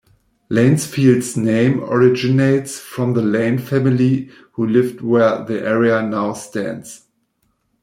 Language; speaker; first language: English; non-native, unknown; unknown